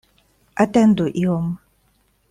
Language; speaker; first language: Esperanto; non-native, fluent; Russian